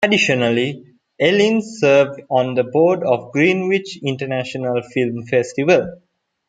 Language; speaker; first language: English; non-native, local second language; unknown